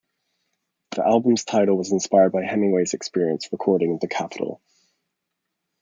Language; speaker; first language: English; native; English